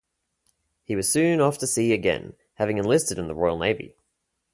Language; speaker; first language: English; native; English